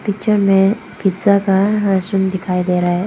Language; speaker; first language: Hindi; non-native, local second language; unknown